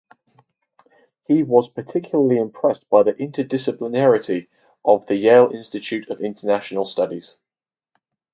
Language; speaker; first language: English; native; English